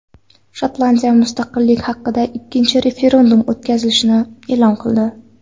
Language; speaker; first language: Uzbek; non-native, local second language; Kara-Kalpak